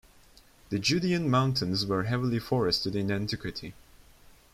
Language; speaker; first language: English; non-native, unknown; Turkish